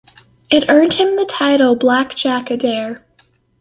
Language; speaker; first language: English; native; English